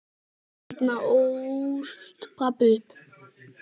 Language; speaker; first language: Icelandic; native; Icelandic